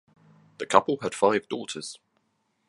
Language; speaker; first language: English; native; English